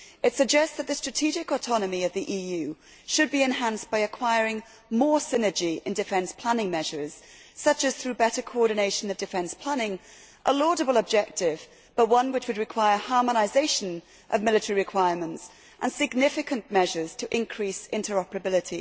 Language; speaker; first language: English; native; English